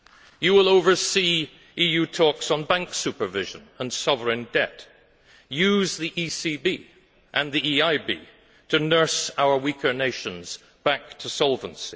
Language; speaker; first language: English; native; English